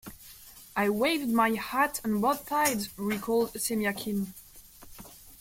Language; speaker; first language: English; non-native, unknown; French